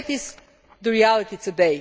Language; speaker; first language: English; non-native, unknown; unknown